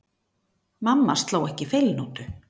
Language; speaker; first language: Icelandic; native; Icelandic